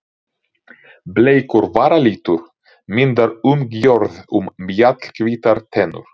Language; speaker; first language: Icelandic; non-native, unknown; Ukrainian